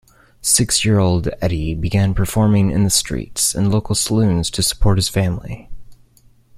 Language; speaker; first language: English; native; English